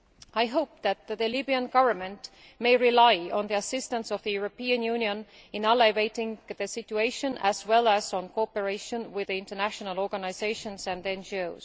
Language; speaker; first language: English; non-native, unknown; Estonian